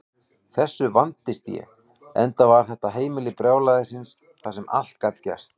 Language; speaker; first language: Icelandic; native; Icelandic